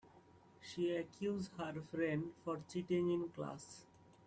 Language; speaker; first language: English; non-native, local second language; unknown